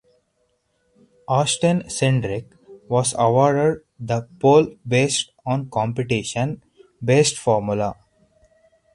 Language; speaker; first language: English; non-native, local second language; Hindi